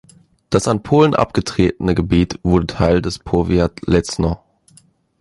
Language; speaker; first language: German; native; German